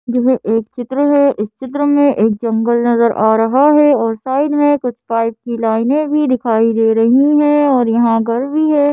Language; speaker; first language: Hindi; native; Hindi